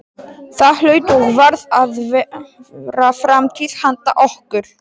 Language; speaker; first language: Icelandic; non-native, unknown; Polish